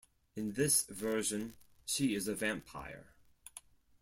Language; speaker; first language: English; non-native, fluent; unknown